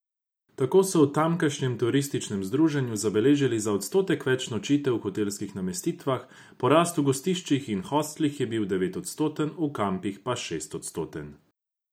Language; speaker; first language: Slovenian; non-native, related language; Croatian